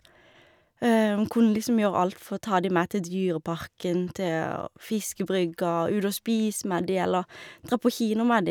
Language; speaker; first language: Norwegian; native; Norwegian